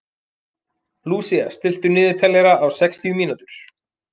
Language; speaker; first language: Icelandic; native; Icelandic